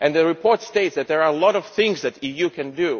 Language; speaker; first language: English; non-native, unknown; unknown